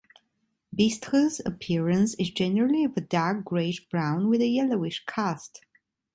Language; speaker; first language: English; non-native, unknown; Italian